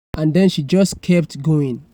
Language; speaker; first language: English; non-native, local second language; Yoruba